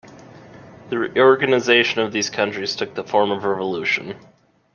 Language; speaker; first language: English; native; English